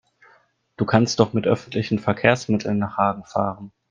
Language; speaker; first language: German; native; German